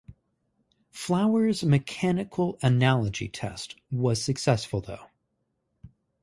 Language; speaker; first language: English; native; English